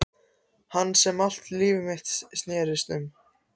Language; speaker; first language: Icelandic; non-native, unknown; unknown